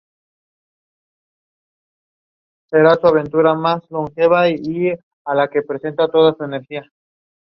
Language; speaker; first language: English; non-native, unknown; Spanish